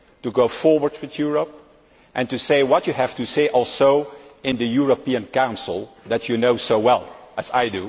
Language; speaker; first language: English; non-native, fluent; Dutch